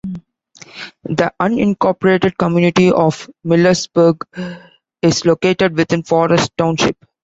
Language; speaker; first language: English; non-native, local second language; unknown